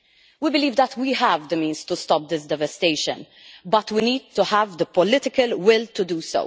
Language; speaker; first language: English; non-native, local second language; Maltese